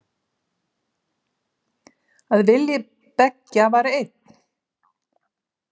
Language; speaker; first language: Icelandic; native; Icelandic